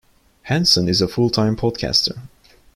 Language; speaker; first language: English; non-native, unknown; Turkish